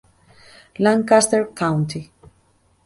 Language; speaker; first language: English; native; English